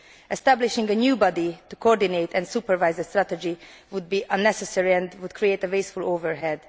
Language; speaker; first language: English; non-native, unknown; Hungarian